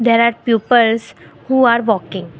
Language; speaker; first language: English; non-native, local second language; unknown